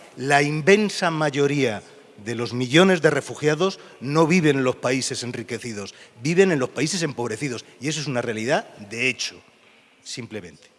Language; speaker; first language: Spanish; native; Spanish